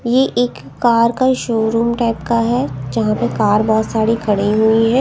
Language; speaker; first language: Hindi; non-native, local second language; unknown